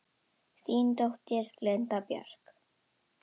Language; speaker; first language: Icelandic; non-native, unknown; Indonesian